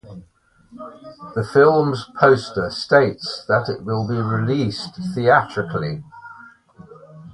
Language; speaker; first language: English; native; English